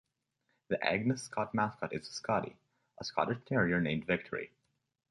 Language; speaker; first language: English; native; English